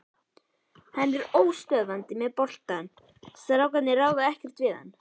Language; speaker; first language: Icelandic; native; Icelandic